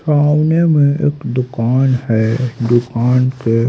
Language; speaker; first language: Hindi; native; Hindi